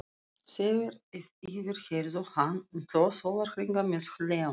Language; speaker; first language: Icelandic; non-native, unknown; Russian